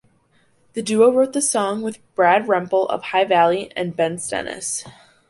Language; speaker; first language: English; native; English